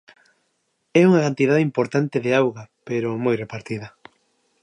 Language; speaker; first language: Galician; native; Galician